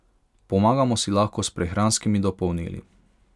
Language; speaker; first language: Slovenian; non-native, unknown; Hungarian